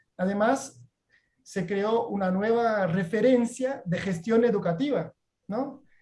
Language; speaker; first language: Spanish; non-native, related language; Portuguese